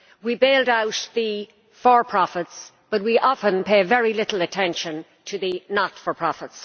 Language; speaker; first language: English; native; English